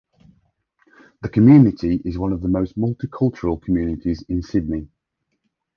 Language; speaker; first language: English; native; English